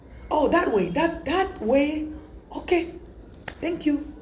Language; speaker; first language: English; non-native, local second language; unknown